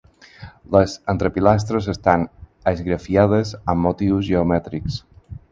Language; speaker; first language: Catalan; non-native, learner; Spanish